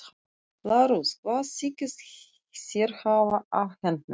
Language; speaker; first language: Icelandic; non-native, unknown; Russian